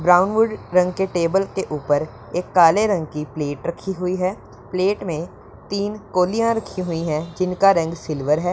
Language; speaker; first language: Hindi; non-native, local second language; Punjabi